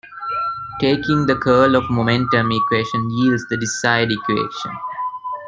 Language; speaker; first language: English; non-native, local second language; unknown